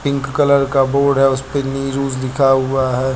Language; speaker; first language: Hindi; native; Hindi